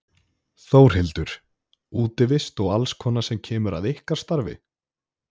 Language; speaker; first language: Icelandic; native; Icelandic